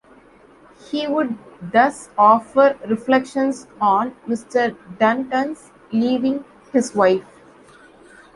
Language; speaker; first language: English; non-native, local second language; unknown